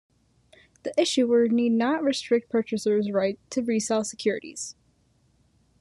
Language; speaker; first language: English; native; English